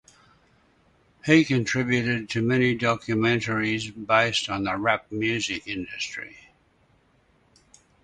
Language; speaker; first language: English; native; English